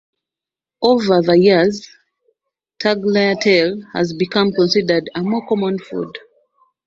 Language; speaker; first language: English; non-native, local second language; Ganda